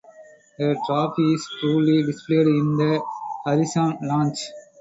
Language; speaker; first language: English; non-native, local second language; Tamil